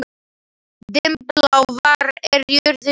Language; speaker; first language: Icelandic; non-native, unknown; Slovak